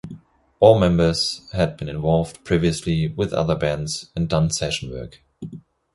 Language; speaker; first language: English; non-native, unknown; German